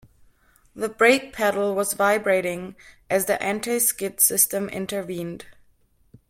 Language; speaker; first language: English; non-native, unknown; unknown